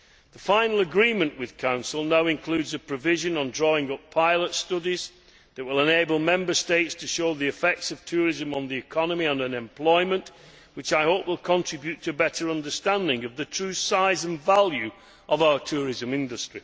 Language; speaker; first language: English; native; English